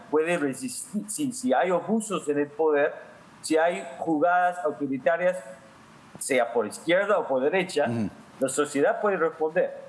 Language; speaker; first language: Spanish; non-native, fluent; English